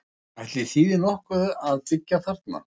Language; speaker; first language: Icelandic; non-native, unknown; Russian